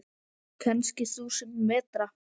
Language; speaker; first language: Icelandic; native; Icelandic